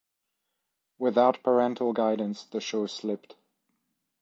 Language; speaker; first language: English; non-native, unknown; French